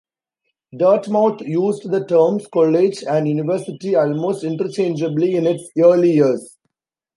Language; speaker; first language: English; non-native, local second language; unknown